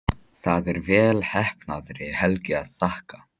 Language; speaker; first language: Icelandic; non-native, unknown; Polish